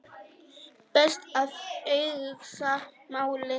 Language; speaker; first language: Icelandic; non-native, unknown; Polish